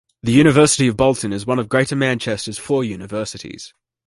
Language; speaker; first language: English; native; English